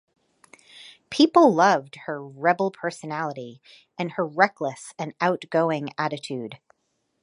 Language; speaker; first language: English; native; English